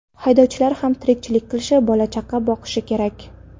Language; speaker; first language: Uzbek; non-native, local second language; Kara-Kalpak